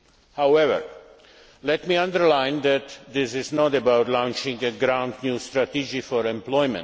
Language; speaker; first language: English; non-native, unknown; Czech